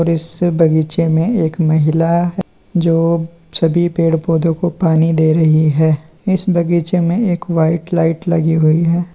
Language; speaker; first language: Hindi; native; Hindi